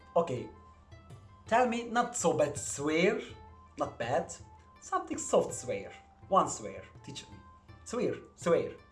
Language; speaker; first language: English; non-native, fluent; Turkish